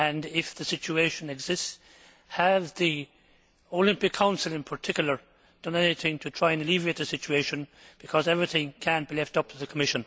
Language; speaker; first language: English; native; English